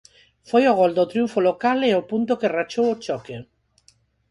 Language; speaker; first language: Galician; non-native, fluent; Spanish